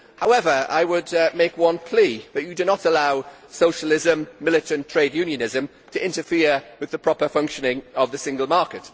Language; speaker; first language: English; native; English